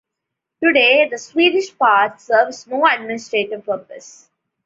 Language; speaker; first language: English; non-native, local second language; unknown